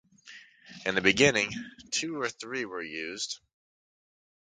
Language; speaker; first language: English; native; English